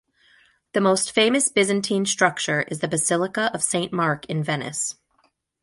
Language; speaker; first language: English; native; English